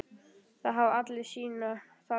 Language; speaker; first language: Icelandic; native; Icelandic